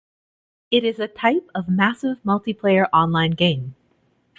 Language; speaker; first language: English; native; English